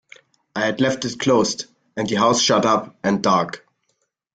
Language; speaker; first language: English; non-native, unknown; German